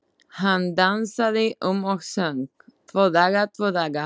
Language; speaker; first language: Icelandic; non-native, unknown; Slovak